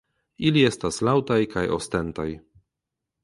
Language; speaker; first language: Esperanto; non-native, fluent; Polish